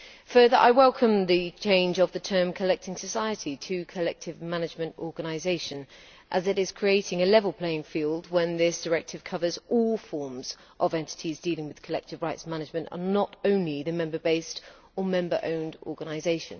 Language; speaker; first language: English; native; English